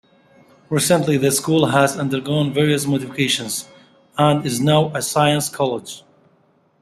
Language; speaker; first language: English; non-native, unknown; Central Kurdish